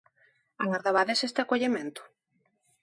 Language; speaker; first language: Galician; non-native, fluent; Spanish